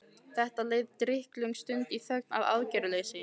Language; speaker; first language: Icelandic; native; Icelandic